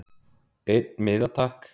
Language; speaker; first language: Icelandic; native; Icelandic